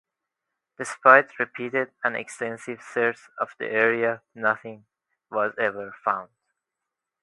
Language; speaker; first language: English; native; English